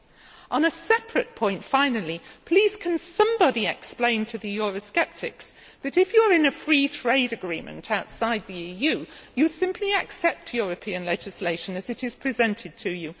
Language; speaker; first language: English; native; English